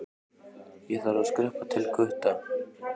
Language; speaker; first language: Icelandic; native; Icelandic